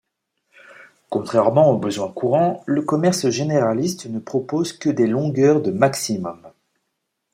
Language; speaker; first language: French; native; French